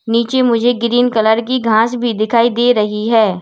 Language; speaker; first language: Hindi; native; Hindi